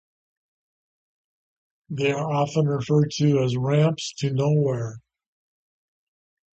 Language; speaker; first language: English; native; English